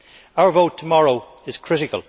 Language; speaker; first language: English; native; English